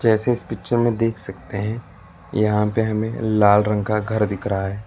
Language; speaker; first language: Hindi; non-native, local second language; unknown